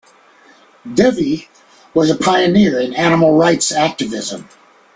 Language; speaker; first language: English; native; English